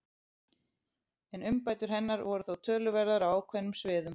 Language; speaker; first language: Icelandic; native; Icelandic